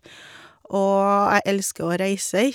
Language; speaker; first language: Norwegian; non-native, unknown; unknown